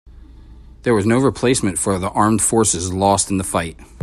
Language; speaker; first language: English; native; English